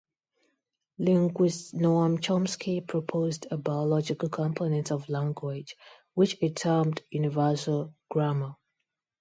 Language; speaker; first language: English; non-native, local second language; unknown